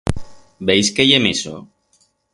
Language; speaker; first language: Aragonese; non-native, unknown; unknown